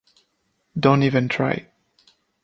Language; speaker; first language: English; non-native, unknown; French